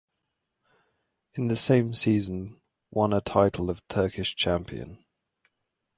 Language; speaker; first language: English; native; English